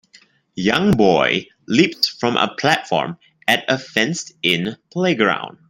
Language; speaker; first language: English; non-native, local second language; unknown